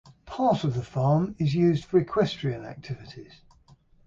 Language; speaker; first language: English; native; English